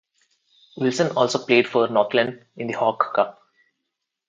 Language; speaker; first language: English; non-native, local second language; Telugu